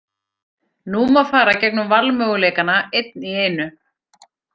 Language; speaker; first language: Icelandic; native; Icelandic